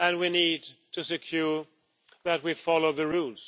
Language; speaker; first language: English; non-native, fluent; Swedish